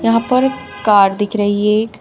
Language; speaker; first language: Hindi; native; Hindi